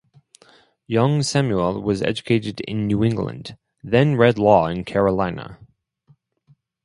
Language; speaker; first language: English; non-native, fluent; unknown